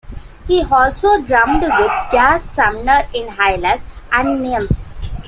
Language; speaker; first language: English; non-native, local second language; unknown